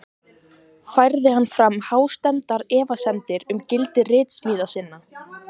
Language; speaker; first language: Icelandic; native; Icelandic